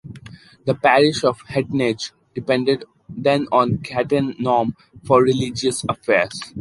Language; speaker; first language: English; non-native, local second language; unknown